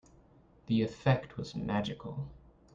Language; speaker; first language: English; native; English